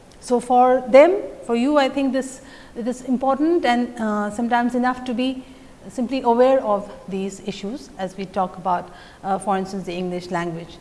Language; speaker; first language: English; non-native, local second language; Assamese